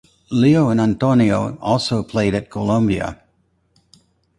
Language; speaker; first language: English; native; English